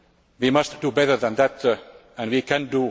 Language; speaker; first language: English; non-native, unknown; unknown